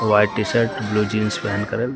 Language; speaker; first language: Hindi; native; Hindi